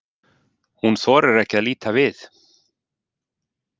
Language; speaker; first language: Icelandic; native; Icelandic